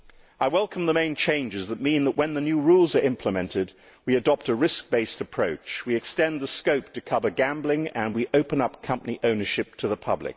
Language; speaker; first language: English; native; English